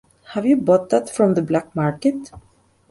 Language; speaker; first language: English; native; English